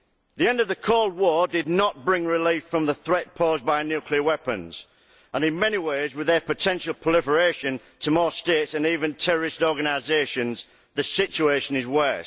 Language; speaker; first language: English; native; English